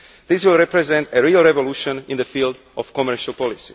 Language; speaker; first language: English; non-native, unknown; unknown